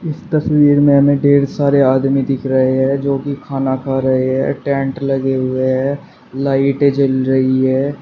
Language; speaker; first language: Hindi; native; Hindi